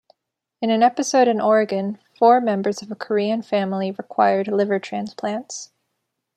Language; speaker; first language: English; native; English